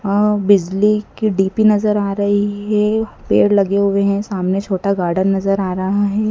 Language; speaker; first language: Hindi; native; Hindi